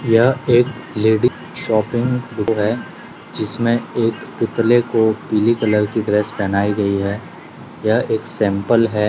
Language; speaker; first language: Hindi; non-native, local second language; Gujarati